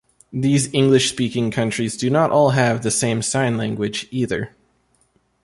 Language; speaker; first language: English; native; English